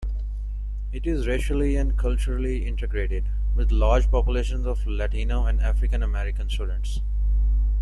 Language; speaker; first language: English; non-native, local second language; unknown